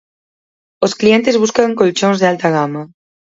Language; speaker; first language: Galician; native; Galician